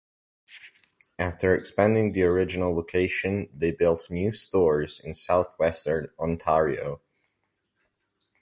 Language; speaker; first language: English; native; English